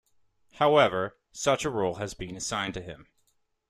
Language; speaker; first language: English; native; English